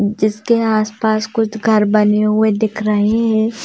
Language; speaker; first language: Hindi; native; Hindi